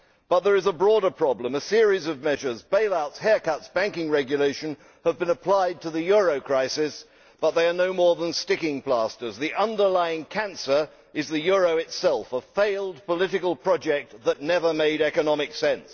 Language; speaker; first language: English; native; English